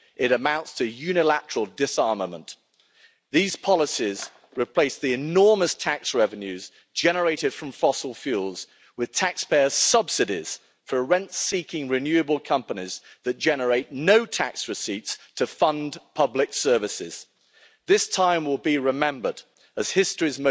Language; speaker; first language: English; native; English